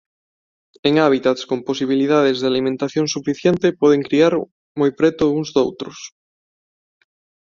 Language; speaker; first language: Galician; non-native, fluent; Spanish